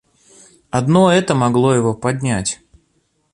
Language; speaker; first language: Russian; native; Russian